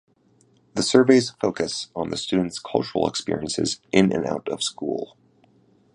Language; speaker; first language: English; native; English